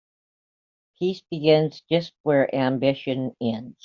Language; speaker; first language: English; native; English